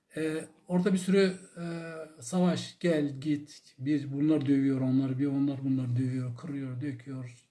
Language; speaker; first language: Turkish; non-native, local second language; Zaza